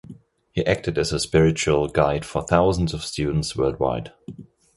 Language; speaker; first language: English; non-native, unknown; German